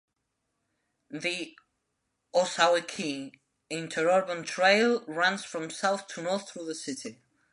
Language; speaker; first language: English; non-native, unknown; Spanish